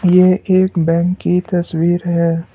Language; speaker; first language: Hindi; non-native, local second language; Assamese